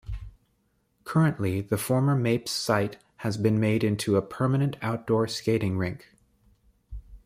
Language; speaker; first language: English; native; English